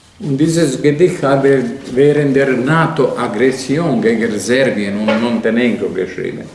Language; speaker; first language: German; non-native, fluent; Serbian